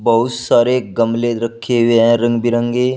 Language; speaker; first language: Hindi; native; Hindi